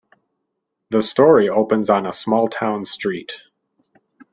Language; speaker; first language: English; native; English